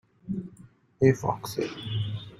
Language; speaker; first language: English; non-native, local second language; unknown